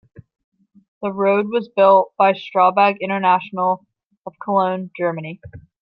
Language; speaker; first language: English; native; English